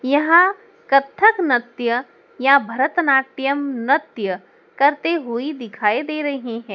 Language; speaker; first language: Hindi; native; Hindi